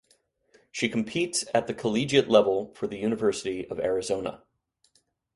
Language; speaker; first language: English; native; English